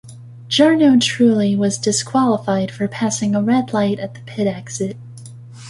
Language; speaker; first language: English; native; English